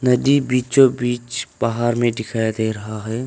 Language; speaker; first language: Hindi; non-native, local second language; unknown